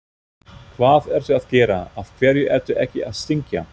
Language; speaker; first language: Icelandic; non-native, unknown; German